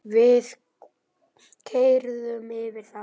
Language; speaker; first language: Icelandic; native; Icelandic